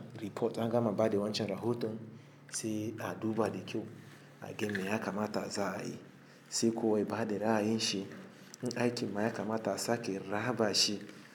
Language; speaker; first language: Hausa; non-native, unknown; Igbo